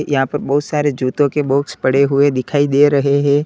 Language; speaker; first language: Hindi; native; Hindi